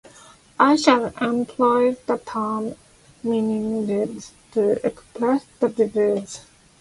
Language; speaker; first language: English; non-native, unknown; Japanese